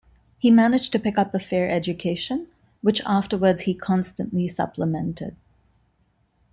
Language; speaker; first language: English; non-native, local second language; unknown